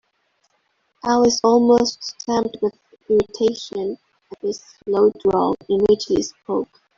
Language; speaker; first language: English; non-native, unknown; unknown